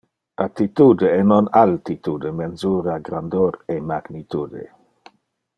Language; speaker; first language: Interlingua; non-native, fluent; Dutch